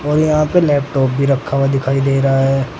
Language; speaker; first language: Hindi; native; Hindi